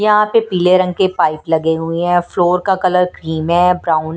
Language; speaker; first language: Hindi; non-native, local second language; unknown